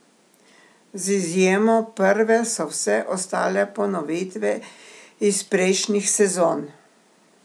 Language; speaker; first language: Slovenian; native; Slovenian